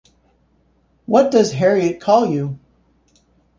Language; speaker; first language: English; native; English